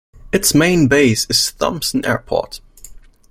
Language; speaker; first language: English; non-native, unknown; German